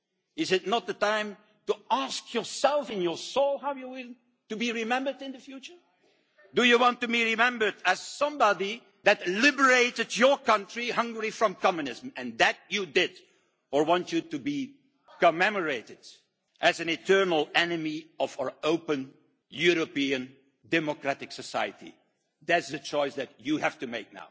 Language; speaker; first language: English; non-native, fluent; Dutch